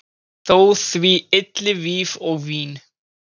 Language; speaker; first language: Icelandic; native; Icelandic